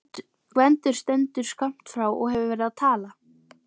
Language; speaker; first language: Icelandic; native; Icelandic